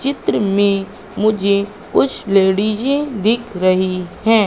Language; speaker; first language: Hindi; native; Hindi